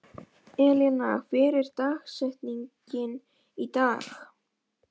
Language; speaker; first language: Icelandic; non-native, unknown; Polish